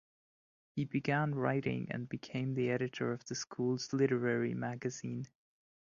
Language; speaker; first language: English; non-native, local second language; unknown